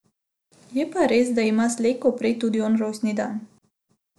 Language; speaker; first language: Slovenian; non-native, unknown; Macedonian